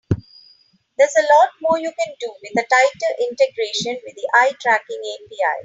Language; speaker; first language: English; non-native, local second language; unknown